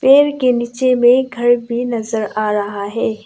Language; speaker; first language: Hindi; non-native, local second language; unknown